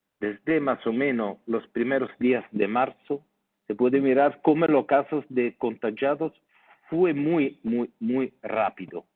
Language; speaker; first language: Spanish; non-native, fluent; Italian